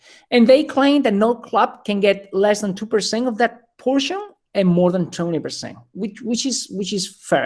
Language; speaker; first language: English; non-native, fluent; Spanish